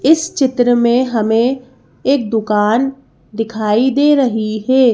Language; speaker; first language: Hindi; native; Hindi